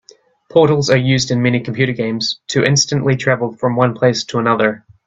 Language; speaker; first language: English; native; English